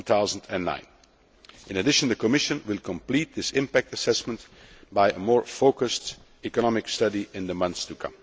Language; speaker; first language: English; non-native, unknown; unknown